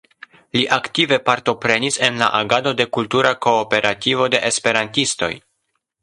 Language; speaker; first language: Esperanto; non-native, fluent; Polish